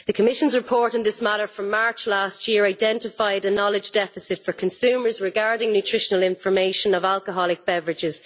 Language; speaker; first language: English; native; English